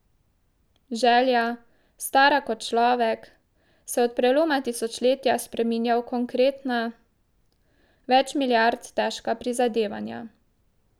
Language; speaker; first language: Slovenian; native; Slovenian